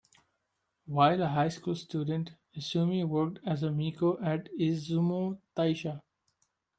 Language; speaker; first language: English; non-native, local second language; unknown